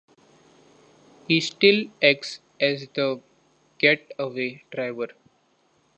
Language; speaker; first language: English; non-native, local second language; Marathi